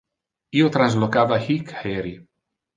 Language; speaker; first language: Interlingua; non-native, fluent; Italian